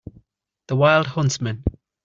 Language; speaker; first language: English; native; English